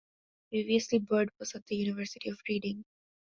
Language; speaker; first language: English; non-native, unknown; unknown